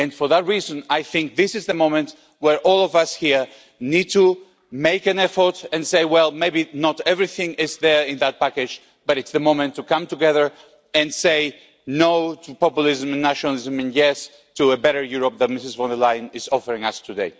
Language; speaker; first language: English; non-native, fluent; Spanish